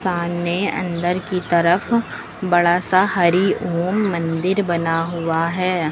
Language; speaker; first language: Hindi; native; Hindi